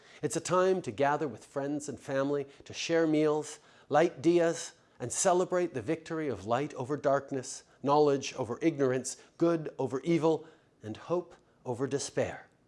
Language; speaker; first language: English; native; English